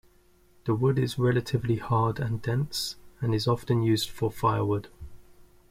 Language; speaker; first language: English; native; English